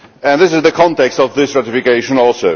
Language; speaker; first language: English; non-native, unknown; Polish